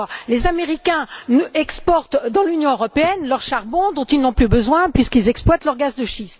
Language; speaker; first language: French; native; French